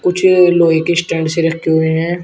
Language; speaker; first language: Hindi; native; Hindi